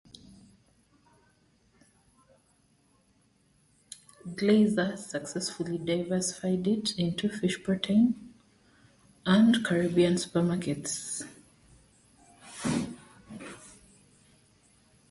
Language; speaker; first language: English; non-native, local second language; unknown